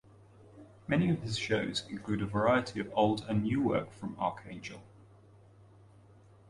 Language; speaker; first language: English; native; English